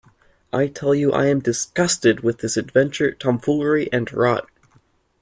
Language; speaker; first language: English; native; English